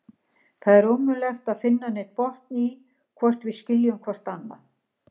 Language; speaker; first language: Icelandic; native; Icelandic